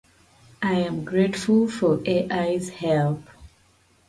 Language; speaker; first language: English; non-native, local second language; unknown